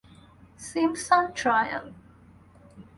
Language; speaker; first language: English; non-native, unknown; Bangla